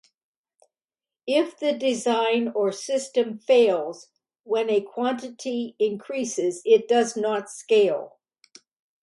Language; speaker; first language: English; native; English